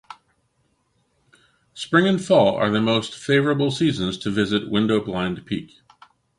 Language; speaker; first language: English; native; English